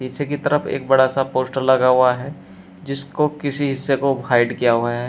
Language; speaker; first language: Hindi; native; Hindi